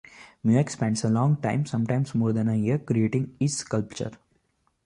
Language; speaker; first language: English; non-native, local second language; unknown